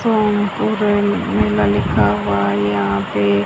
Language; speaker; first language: Hindi; native; Hindi